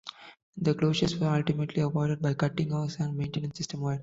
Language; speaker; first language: English; non-native, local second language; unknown